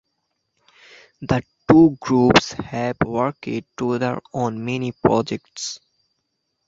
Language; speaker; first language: English; non-native, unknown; Bangla